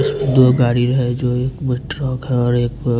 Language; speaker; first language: Hindi; non-native, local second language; Bhojpuri